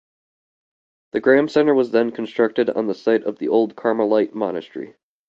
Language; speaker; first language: English; native; English